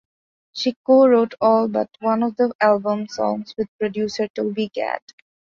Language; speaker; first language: English; non-native, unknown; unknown